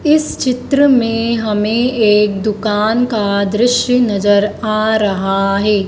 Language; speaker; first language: Hindi; native; Hindi